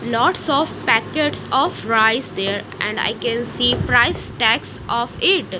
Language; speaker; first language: English; non-native, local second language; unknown